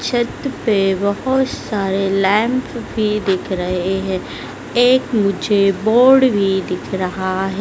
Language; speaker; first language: Hindi; native; Hindi